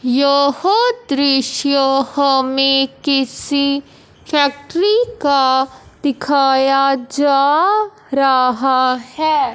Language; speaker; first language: Hindi; non-native, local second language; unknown